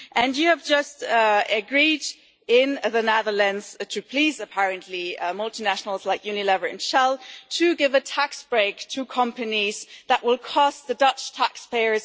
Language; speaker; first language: English; non-native, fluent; German